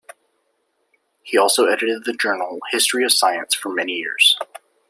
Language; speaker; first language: English; native; English